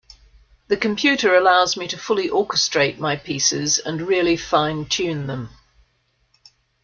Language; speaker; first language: English; native; English